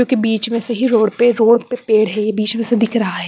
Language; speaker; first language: Hindi; non-native, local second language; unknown